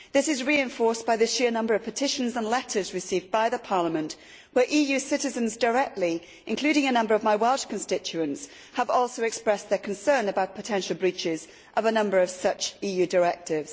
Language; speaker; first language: English; native; English